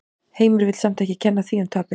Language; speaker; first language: Icelandic; native; Icelandic